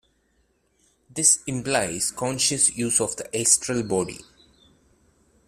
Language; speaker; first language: English; non-native, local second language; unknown